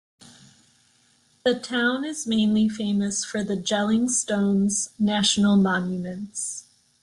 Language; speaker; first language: English; native; English